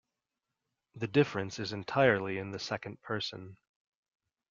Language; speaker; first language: English; native; English